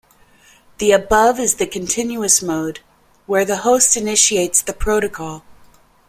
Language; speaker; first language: English; native; English